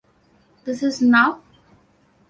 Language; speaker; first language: English; non-native, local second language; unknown